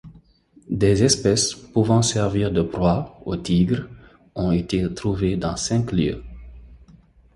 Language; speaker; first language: French; non-native, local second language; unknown